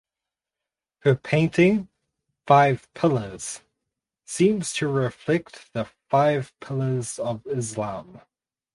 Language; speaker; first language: English; native; English